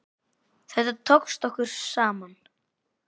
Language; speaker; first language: Icelandic; native; Icelandic